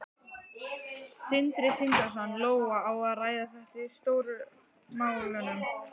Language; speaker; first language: Icelandic; native; Icelandic